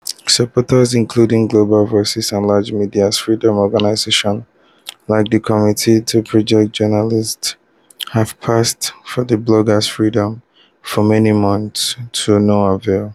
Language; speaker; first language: English; non-native, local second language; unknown